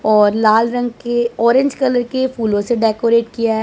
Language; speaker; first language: Hindi; non-native, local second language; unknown